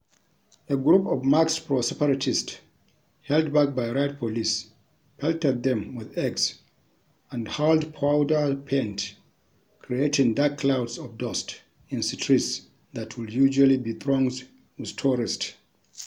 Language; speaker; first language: English; non-native, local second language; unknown